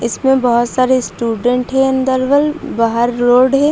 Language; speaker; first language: Hindi; native; Hindi